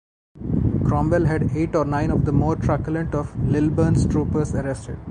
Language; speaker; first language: English; non-native, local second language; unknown